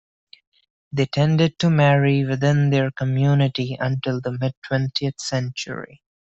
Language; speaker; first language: English; non-native, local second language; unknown